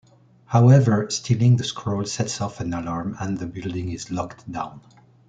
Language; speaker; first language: English; non-native, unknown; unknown